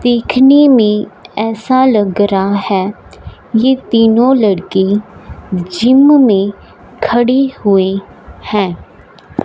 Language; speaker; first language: Hindi; non-native, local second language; Punjabi